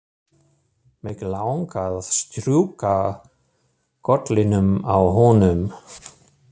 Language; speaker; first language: Icelandic; non-native, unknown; German